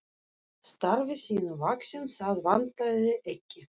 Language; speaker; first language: Icelandic; non-native, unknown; Russian